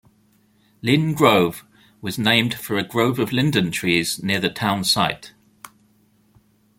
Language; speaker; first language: English; native; English